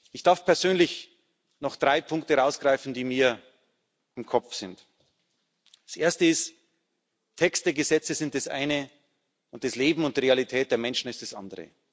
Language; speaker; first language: German; native; German